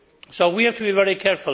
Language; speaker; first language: English; native; English